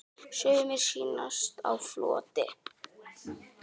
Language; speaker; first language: Icelandic; native; Icelandic